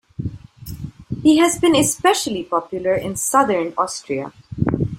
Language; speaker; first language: English; non-native, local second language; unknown